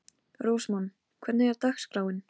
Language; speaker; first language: Icelandic; non-native, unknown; Polish